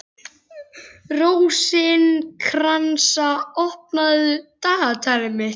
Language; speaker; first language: Icelandic; native; Icelandic